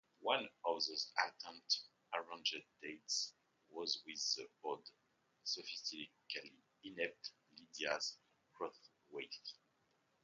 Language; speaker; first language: English; non-native, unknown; French